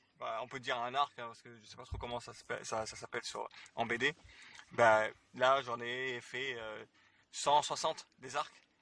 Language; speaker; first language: French; early bilingual, other home language; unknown